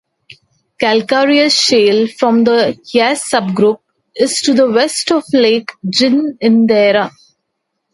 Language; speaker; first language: English; non-native, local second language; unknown